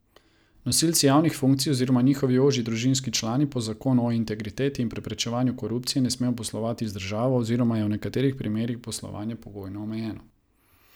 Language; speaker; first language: Slovenian; non-native, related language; Croatian